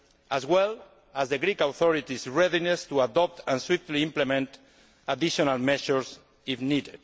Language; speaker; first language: English; non-native, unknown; Spanish